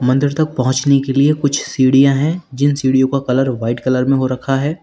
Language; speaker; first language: Hindi; native; Hindi